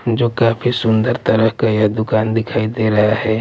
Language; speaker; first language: Hindi; non-native, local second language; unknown